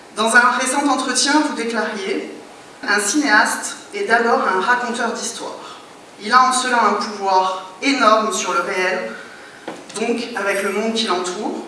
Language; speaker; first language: French; native; French